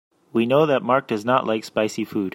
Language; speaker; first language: English; native; English